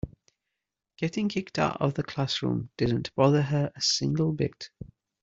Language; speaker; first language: English; native; English